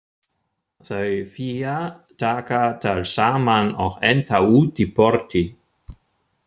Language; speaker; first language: Icelandic; non-native, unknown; German